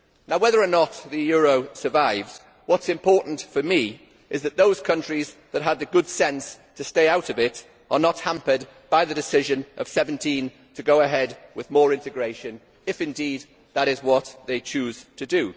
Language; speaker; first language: English; native; English